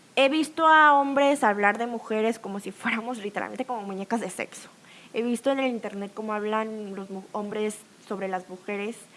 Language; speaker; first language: Spanish; early bilingual, other home language; Korean